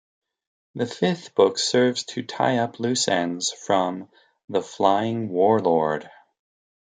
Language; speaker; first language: English; native; English